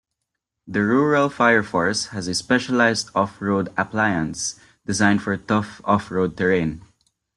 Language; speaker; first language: English; non-native, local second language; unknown